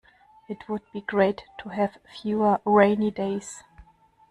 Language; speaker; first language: English; non-native, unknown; German